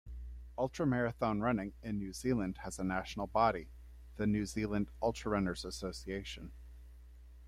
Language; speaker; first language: English; native; English